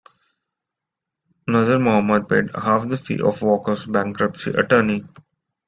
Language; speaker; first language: English; non-native, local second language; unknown